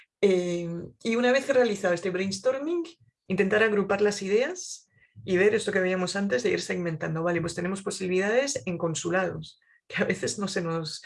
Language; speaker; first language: Spanish; non-native, fluent; French